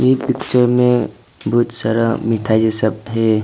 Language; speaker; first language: Hindi; non-native, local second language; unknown